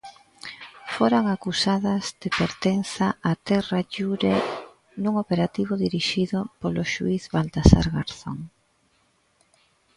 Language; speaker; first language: Galician; native; Galician